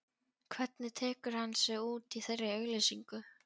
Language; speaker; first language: Icelandic; non-native, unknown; Polish